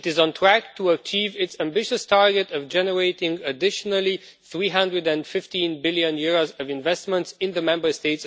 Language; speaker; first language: English; non-native, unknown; Romanian